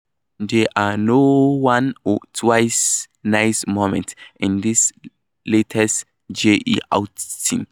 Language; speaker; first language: English; non-native, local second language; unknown